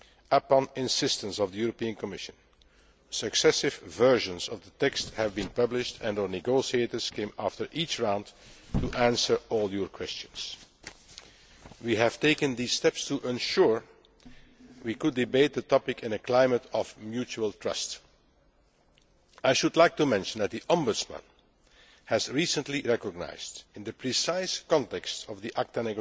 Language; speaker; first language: English; non-native, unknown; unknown